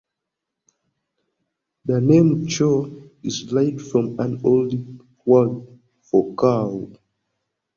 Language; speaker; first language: English; non-native, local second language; Ganda